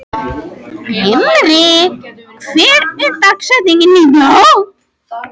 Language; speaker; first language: Icelandic; non-native, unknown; French